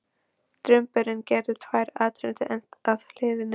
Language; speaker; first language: Icelandic; non-native, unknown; Polish